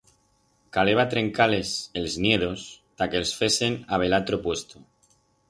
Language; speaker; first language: Aragonese; non-native, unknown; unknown